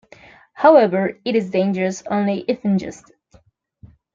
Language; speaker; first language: English; non-native, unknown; Spanish